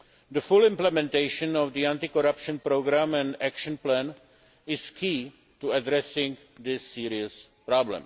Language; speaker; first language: English; non-native, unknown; Czech